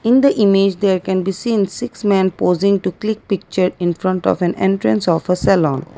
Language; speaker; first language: English; non-native, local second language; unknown